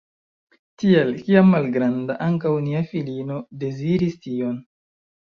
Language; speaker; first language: Esperanto; non-native, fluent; Chinese